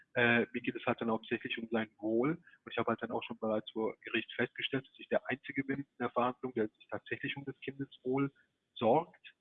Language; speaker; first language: German; early bilingual, other home language; Turkish